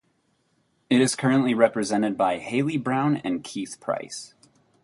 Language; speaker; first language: English; native; English